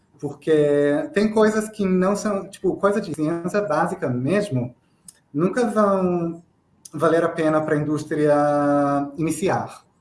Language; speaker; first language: Portuguese; non-native, fluent; Hebrew